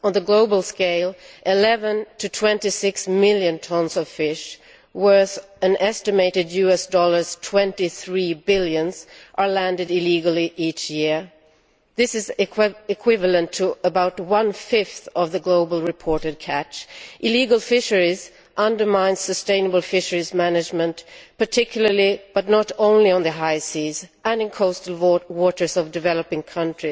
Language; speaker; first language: English; non-native, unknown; Swedish